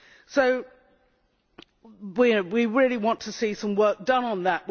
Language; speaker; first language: English; native; English